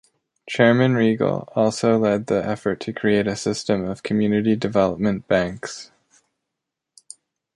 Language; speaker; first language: English; native; English